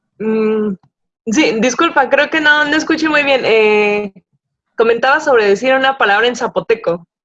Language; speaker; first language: Spanish; native; Spanish